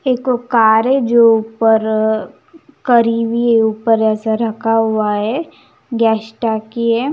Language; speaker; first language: Hindi; non-native, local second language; Punjabi